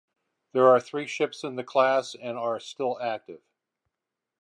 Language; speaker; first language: English; native; English